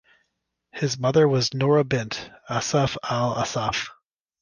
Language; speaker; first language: English; native; English